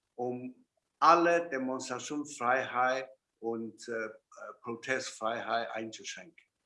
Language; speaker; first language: German; non-native, fluent; Chinese